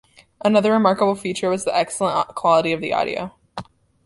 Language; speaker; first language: English; native; English